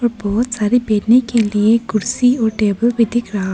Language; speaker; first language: Hindi; non-native, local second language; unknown